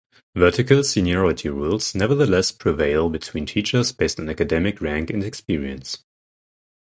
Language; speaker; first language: English; non-native, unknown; German